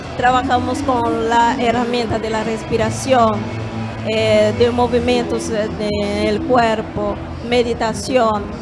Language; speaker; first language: Spanish; non-native, fluent; Portuguese